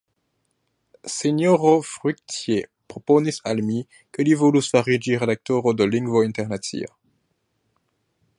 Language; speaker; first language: Esperanto; non-native, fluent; French